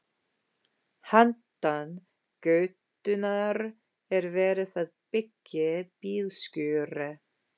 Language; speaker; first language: Icelandic; non-native, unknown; English